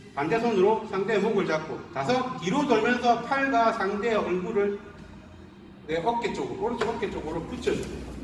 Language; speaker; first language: Korean; native; Korean